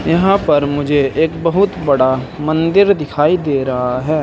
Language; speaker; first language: Hindi; native; Hindi